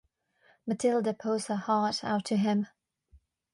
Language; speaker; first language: English; non-native, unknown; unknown